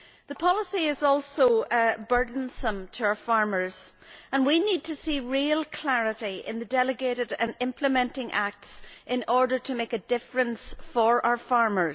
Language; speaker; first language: English; native; English